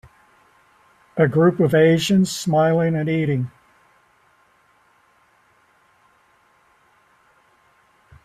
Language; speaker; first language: English; native; English